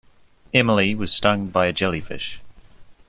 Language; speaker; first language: English; native; English